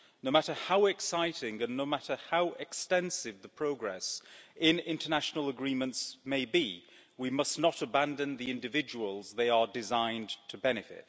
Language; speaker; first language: English; native; English